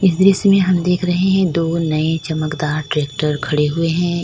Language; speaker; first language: Hindi; native; Hindi